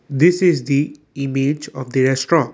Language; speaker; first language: English; non-native, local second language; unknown